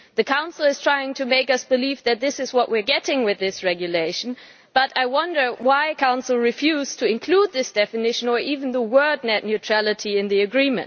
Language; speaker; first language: English; non-native, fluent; German